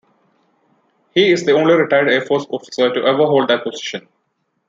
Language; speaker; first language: English; non-native, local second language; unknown